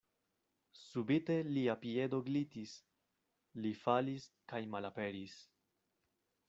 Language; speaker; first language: Esperanto; non-native, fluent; Spanish